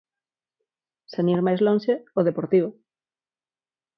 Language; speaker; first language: Galician; non-native, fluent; Spanish